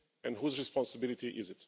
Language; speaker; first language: English; non-native, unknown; Romanian